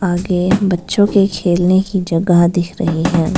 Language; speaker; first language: Hindi; non-native, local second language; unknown